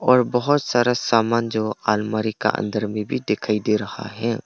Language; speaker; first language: Hindi; non-native, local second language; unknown